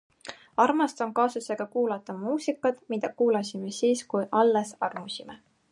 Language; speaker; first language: Estonian; non-native, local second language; Russian